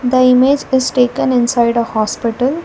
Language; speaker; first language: English; non-native, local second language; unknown